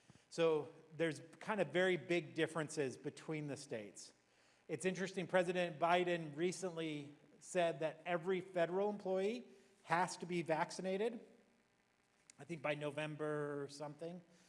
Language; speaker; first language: English; native; English